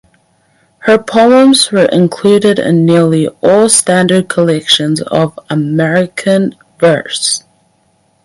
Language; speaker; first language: English; native; English